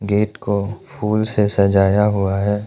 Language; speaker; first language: Hindi; non-native, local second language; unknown